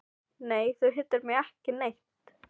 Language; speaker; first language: Icelandic; non-native, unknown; Filipino